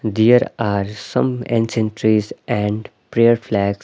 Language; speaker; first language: English; non-native, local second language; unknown